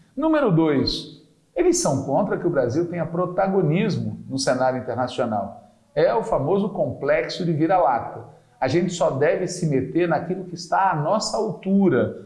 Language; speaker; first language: Portuguese; native; Portuguese